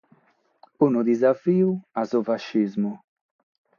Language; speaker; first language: Sardinian; non-native, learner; Catalan